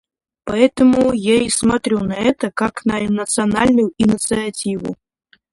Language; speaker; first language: Russian; native; Russian